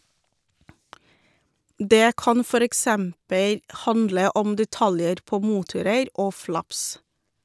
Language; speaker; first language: Norwegian; non-native, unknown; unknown